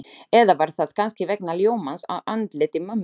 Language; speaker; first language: Icelandic; non-native, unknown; Slovak